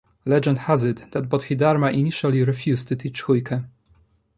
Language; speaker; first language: English; non-native, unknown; Polish